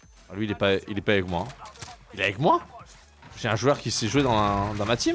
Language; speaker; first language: French; native; French